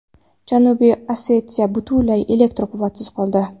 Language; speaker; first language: Uzbek; non-native, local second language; Kara-Kalpak